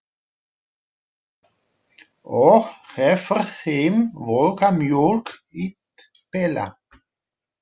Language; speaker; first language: Icelandic; non-native, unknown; Dutch